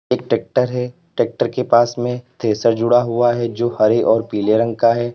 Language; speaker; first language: Hindi; native; Hindi